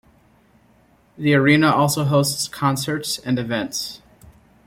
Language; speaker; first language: English; native; English